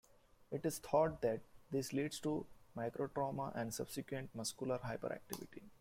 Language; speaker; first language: English; non-native, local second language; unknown